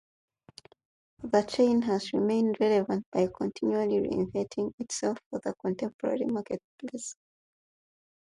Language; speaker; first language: English; native; English